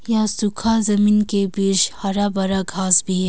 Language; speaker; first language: Hindi; non-native, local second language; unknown